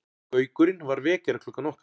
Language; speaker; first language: Icelandic; native; Icelandic